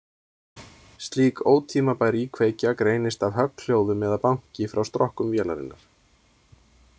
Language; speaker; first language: Icelandic; native; Icelandic